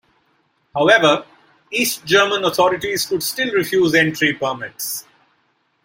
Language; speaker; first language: English; non-native, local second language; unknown